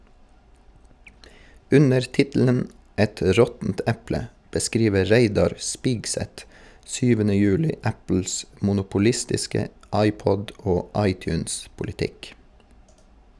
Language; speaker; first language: Norwegian; native; Norwegian